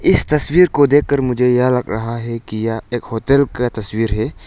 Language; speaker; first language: Hindi; non-native, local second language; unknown